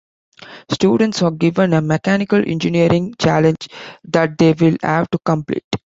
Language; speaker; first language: English; non-native, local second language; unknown